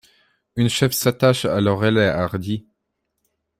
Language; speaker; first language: French; non-native, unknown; Polish